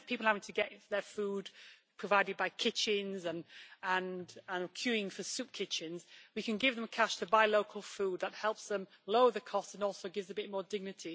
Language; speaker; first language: English; native; English